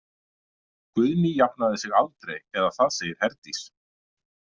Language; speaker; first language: Icelandic; native; Icelandic